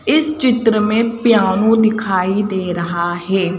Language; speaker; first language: Hindi; native; Hindi